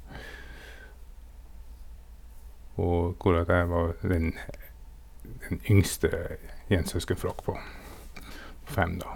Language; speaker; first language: Norwegian; native; Norwegian